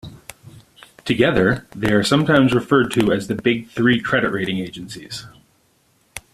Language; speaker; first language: English; native; English